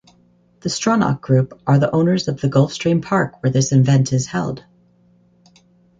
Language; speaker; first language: English; native; English